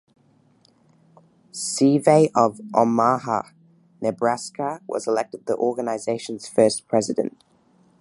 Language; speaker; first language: English; native; English